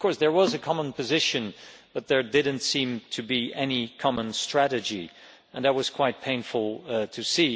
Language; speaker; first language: English; non-native, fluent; Dutch